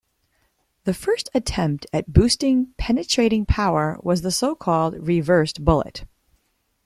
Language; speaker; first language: English; native; English